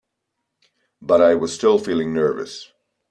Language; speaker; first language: English; native; English